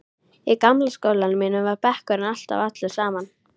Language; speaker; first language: Icelandic; native; Icelandic